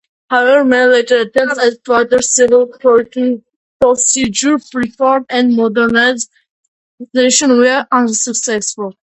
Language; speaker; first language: English; non-native, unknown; Georgian